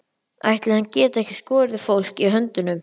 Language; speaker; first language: Icelandic; native; Icelandic